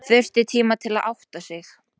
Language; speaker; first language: Icelandic; non-native, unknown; Polish